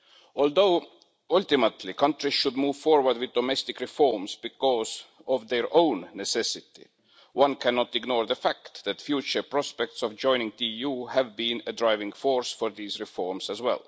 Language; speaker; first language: English; non-native, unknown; Estonian